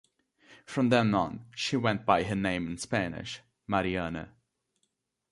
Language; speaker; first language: English; native; English